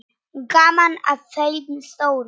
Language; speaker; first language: Icelandic; non-native, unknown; Polish